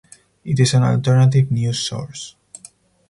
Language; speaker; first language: English; non-native, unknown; Spanish